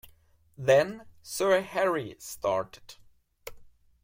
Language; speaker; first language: English; non-native, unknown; German